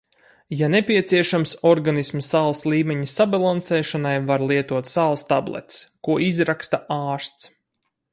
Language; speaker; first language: Latvian; native; Latvian